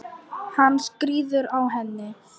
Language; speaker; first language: Icelandic; non-native, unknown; Polish